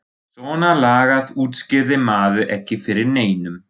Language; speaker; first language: Icelandic; non-native, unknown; German